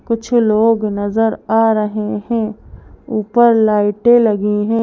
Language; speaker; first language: Hindi; native; Hindi